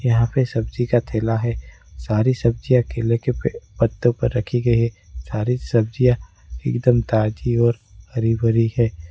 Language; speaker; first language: Hindi; non-native, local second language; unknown